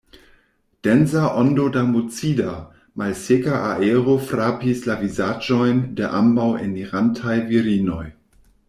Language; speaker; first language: Esperanto; non-native, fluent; German